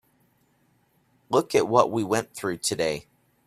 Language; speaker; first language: English; native; English